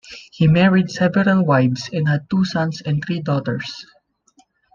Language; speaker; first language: English; non-native, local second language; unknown